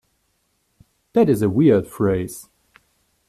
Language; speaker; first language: English; non-native, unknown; German